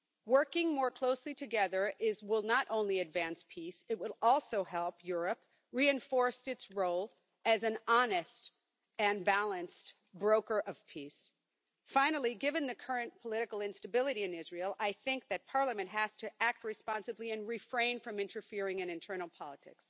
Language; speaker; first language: English; non-native, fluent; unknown